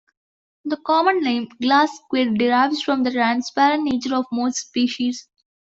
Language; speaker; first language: English; non-native, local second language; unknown